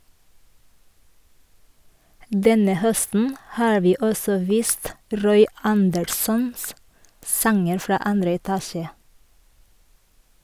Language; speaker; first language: Norwegian; non-native, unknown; Filipino